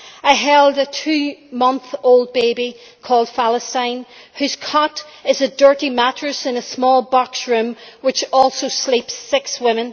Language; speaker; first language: English; native; English